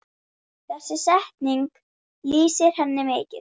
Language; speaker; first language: Icelandic; native; Icelandic